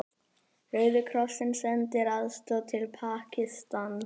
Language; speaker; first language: Icelandic; native; Icelandic